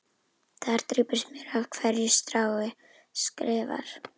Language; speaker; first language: Icelandic; native; Icelandic